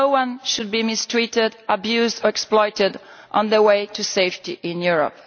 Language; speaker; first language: English; non-native, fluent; Italian